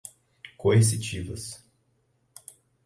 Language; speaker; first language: Portuguese; native; Portuguese